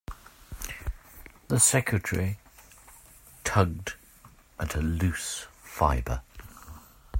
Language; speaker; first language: English; native; English